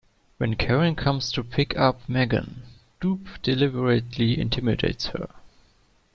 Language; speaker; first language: English; non-native, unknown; German